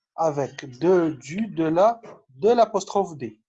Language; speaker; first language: French; non-native, fluent; Arabic